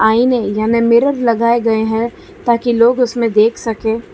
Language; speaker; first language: Hindi; non-native, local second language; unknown